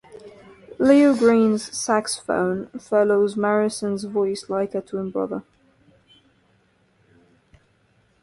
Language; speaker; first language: English; non-native, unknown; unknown